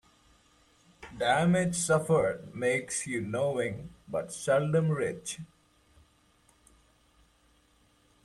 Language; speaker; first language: English; non-native, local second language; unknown